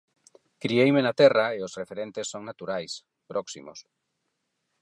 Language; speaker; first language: Galician; non-native, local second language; Spanish